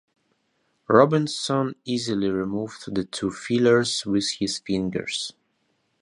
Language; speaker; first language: English; non-native, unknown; Russian